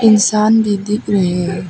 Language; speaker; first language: Hindi; non-native, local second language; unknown